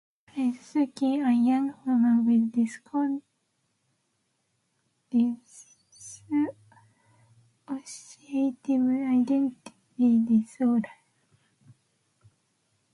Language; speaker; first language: English; non-native, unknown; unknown